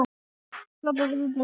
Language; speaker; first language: Icelandic; native; Icelandic